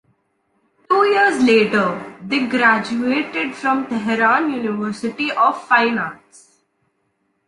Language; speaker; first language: English; non-native, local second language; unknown